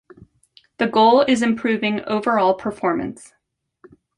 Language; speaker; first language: English; native; English